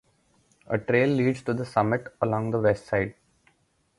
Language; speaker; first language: English; non-native, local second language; Marathi